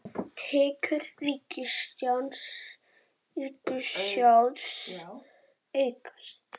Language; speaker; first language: Icelandic; native; Icelandic